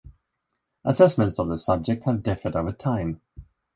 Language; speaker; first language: English; non-native, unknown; Swedish